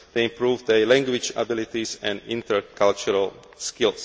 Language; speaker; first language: English; non-native, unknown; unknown